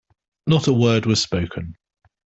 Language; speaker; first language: English; native; English